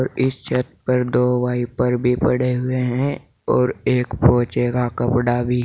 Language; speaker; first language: Hindi; native; Hindi